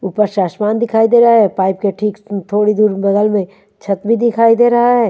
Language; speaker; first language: Hindi; native; Hindi